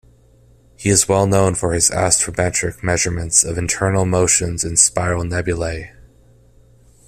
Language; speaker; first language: English; native; English